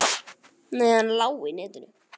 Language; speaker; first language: Icelandic; native; Icelandic